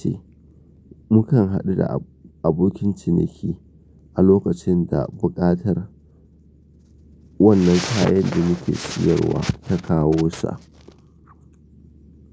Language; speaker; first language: Hausa; native; Hausa